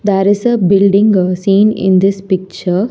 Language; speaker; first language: English; non-native, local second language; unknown